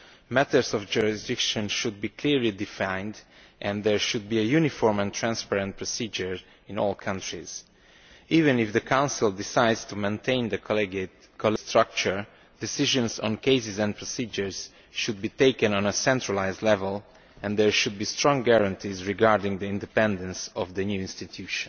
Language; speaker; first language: English; non-native, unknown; Romanian